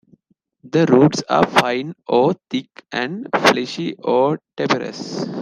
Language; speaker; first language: English; non-native, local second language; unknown